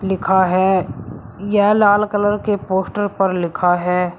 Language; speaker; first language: Hindi; native; Hindi